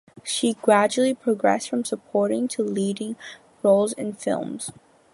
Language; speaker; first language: English; native; English